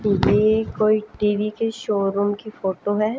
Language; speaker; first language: Hindi; native; Hindi